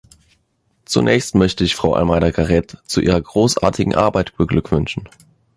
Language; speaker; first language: German; native; German